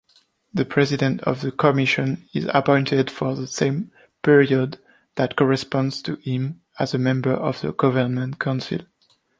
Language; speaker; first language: English; non-native, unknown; French